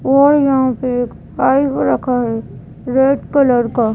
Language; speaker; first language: Hindi; native; Hindi